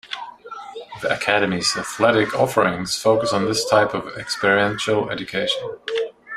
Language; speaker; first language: English; non-native, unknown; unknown